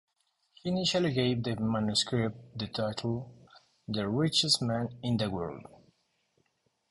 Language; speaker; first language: English; non-native, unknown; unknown